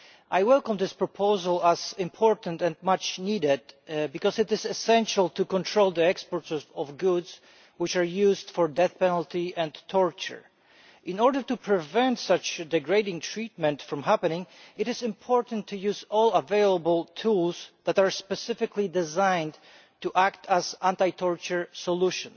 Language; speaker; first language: English; non-native, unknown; Polish